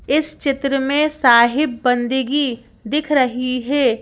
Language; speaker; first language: Hindi; native; Hindi